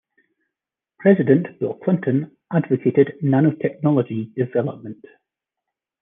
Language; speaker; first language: English; native; English